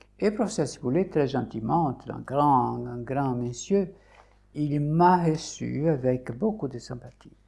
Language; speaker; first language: French; non-native, fluent; Portuguese